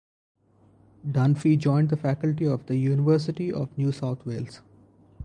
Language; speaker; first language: English; non-native, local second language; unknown